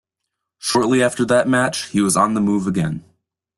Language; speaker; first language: English; native; English